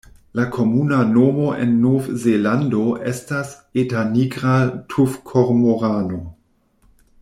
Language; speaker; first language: Esperanto; non-native, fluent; German